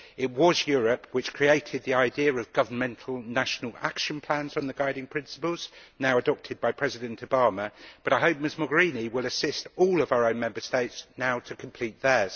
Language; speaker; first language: English; native; English